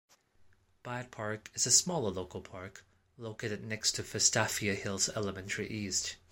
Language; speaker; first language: English; non-native, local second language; Cantonese